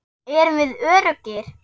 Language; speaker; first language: Icelandic; non-native, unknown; German